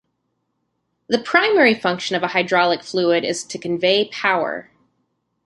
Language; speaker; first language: English; native; English